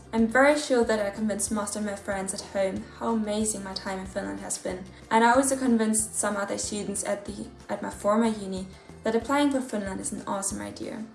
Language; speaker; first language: English; non-native, fluent; German